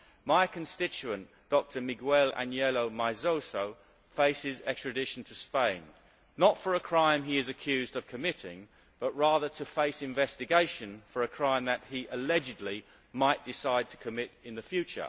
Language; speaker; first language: English; native; English